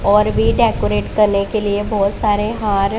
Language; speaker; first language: Hindi; non-native, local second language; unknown